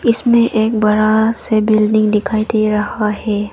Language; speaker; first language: Hindi; non-native, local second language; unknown